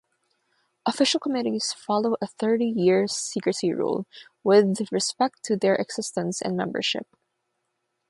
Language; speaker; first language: English; non-native, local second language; Filipino